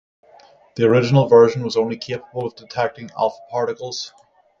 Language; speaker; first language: English; native; English